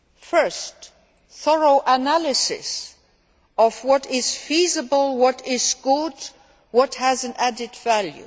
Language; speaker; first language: English; non-native, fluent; Luxembourgish